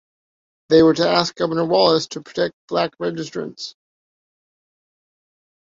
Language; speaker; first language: English; native; English